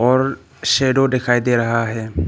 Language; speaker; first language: Hindi; non-native, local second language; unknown